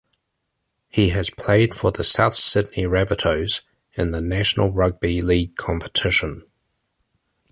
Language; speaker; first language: English; native; English